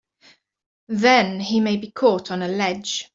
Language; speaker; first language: English; native; English